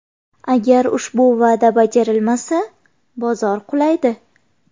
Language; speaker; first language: Uzbek; native; Uzbek